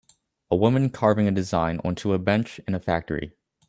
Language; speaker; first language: English; native; English